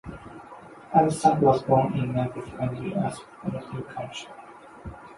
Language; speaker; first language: English; non-native, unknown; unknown